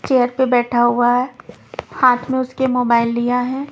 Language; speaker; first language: Hindi; non-native, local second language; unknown